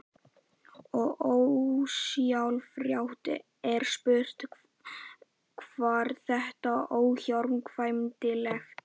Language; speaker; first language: Icelandic; native; Icelandic